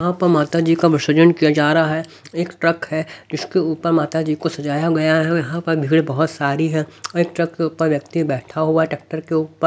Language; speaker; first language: Hindi; native; Hindi